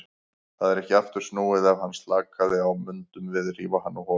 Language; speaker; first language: Icelandic; native; Icelandic